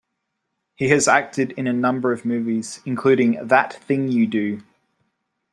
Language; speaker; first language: English; native; English